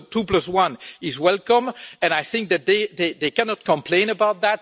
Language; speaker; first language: English; non-native, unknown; French